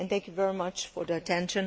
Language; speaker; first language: English; non-native, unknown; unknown